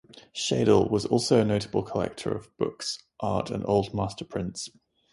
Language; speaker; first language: English; native; English